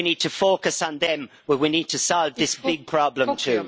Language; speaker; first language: English; native; English